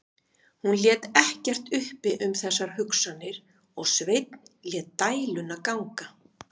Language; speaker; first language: Icelandic; native; Icelandic